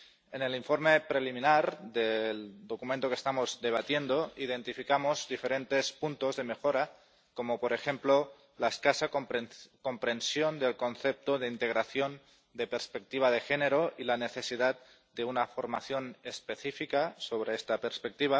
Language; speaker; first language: Spanish; non-native, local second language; Catalan